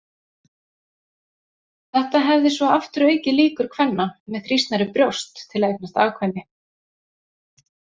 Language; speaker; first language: Icelandic; native; Icelandic